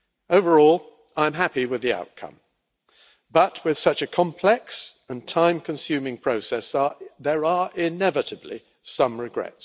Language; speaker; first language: English; native; English